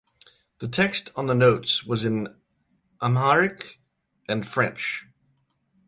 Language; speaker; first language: English; native; English